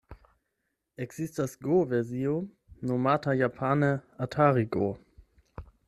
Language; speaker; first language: Esperanto; non-native, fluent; German